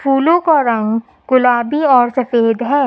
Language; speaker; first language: Hindi; native; Hindi